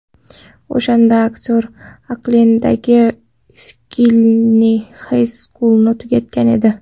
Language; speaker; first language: Uzbek; non-native, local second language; Kara-Kalpak